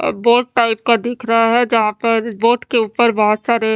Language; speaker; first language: Hindi; native; Hindi